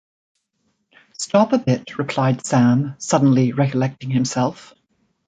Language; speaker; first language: English; native; English